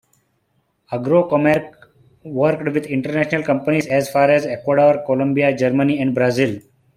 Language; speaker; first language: English; non-native, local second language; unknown